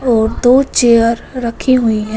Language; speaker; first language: Hindi; non-native, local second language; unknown